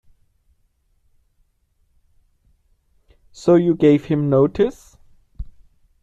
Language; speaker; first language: English; non-native, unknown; German